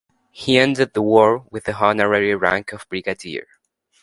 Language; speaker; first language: English; non-native, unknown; Spanish